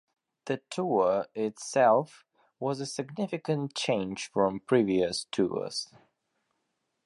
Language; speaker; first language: English; non-native, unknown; Belarusian